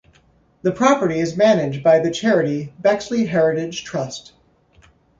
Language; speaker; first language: English; native; English